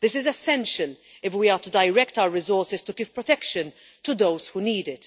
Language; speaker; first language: English; non-native, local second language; Maltese